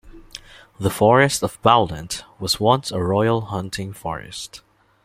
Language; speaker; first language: English; non-native, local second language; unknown